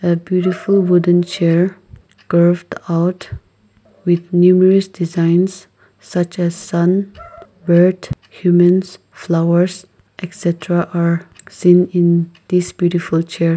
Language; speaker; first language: English; non-native, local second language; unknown